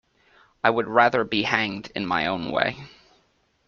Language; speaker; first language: English; native; English